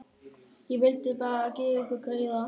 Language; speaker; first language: Icelandic; non-native, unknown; German